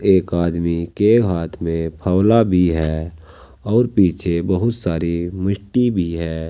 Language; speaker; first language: Hindi; native; Hindi